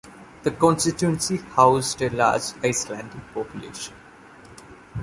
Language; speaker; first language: English; non-native, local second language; Malayalam